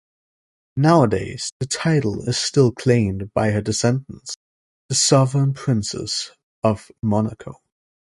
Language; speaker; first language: English; native; English